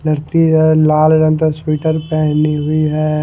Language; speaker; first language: Hindi; non-native, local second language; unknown